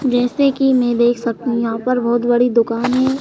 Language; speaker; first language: Hindi; native; Hindi